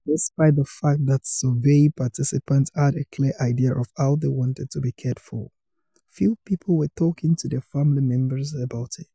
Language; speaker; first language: English; non-native, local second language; Yoruba